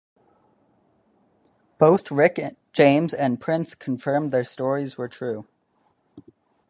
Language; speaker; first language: English; native; English